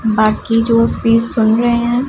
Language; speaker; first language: Hindi; non-native, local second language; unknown